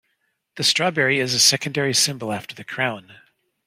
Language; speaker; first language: English; native; English